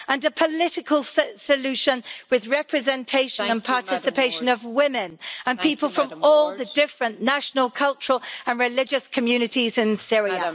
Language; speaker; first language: English; native; English